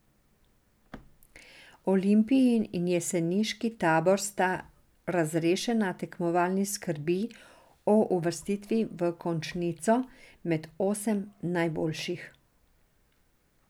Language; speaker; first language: Slovenian; non-native, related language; Serbian